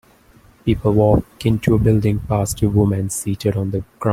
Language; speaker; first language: English; non-native, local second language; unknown